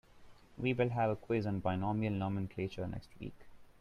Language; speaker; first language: English; non-native, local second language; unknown